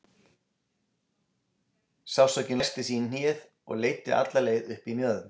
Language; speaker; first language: Icelandic; native; Icelandic